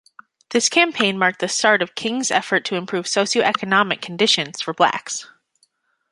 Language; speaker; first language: English; native; English